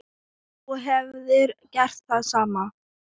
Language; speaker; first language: Icelandic; non-native, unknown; Thai